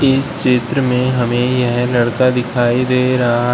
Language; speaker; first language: Hindi; native; Hindi